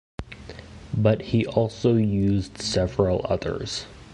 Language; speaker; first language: English; native; English